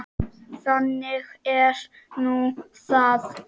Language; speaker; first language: Icelandic; non-native, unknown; Czech